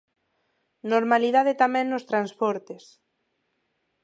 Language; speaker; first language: Galician; non-native, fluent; Spanish